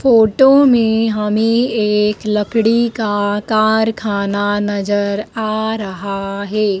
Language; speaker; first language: Hindi; native; Hindi